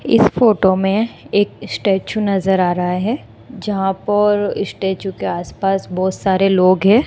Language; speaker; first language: Hindi; non-native, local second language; Gujarati